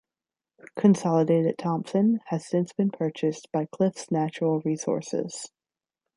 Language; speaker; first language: English; native; English